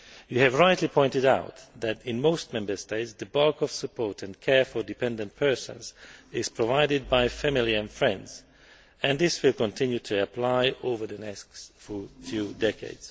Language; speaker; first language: English; non-native, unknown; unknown